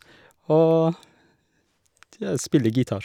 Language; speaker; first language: Norwegian; non-native, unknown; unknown